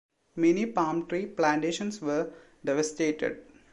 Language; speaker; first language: English; non-native, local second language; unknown